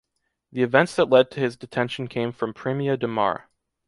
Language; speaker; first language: English; native; English